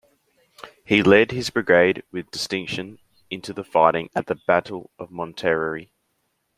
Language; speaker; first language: English; native; English